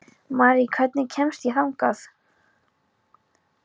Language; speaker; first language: Icelandic; non-native, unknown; Polish